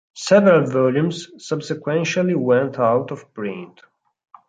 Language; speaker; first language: English; non-native, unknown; Italian